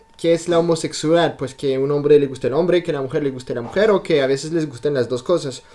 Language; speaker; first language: Spanish; non-native, fluent; French